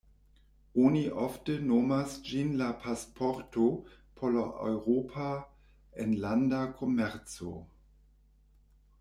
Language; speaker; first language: Esperanto; non-native, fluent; German